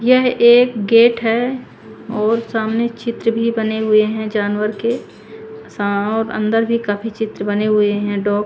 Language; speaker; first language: Hindi; native; Hindi